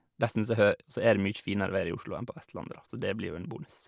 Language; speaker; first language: Norwegian; native; Norwegian